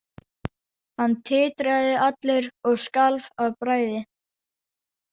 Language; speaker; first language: Icelandic; non-native, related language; Danish